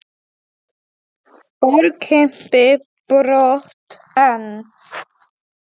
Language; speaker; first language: Icelandic; non-native, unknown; Polish